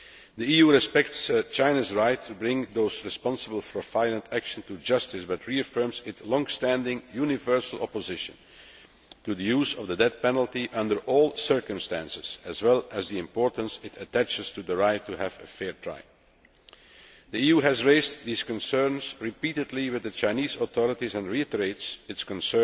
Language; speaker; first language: English; non-native, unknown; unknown